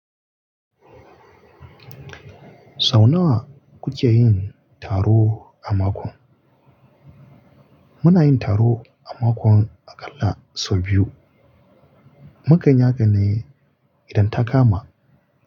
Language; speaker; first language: Hausa; native; Hausa